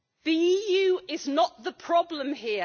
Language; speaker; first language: English; native; English